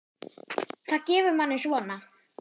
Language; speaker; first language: Icelandic; non-native, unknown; German